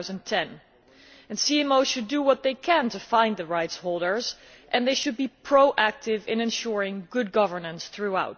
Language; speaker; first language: English; non-native, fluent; Dutch